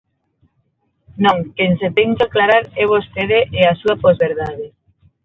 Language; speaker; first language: Galician; non-native, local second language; Spanish